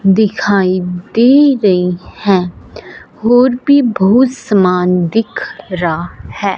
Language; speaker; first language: Hindi; non-native, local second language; Punjabi